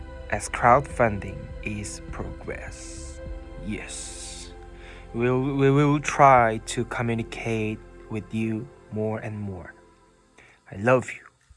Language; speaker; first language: English; non-native, learner; Korean